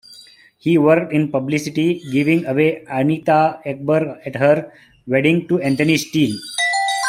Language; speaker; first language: English; non-native, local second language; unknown